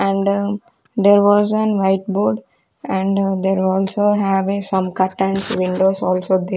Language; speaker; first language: English; non-native, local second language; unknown